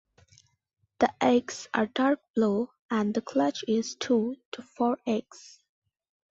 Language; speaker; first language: English; non-native, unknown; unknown